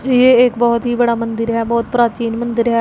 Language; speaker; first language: Hindi; non-native, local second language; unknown